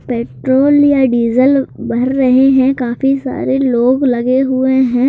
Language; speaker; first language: Hindi; native; Hindi